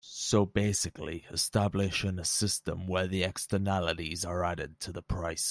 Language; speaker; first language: English; native; English